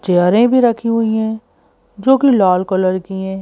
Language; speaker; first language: Hindi; native; Hindi